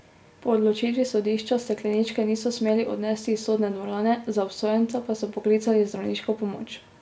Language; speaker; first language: Slovenian; native; Slovenian